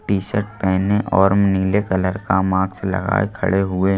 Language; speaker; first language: Hindi; native; Hindi